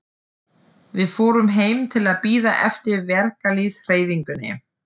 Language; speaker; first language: Icelandic; non-native, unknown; German